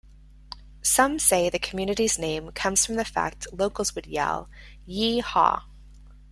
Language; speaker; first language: English; native; English